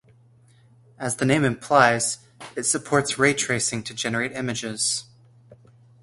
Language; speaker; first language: English; native; English